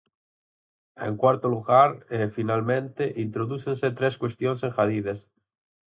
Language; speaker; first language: Galician; native; Galician